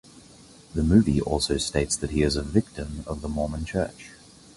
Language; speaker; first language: English; native; English